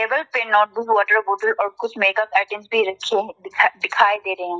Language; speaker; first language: Hindi; non-native, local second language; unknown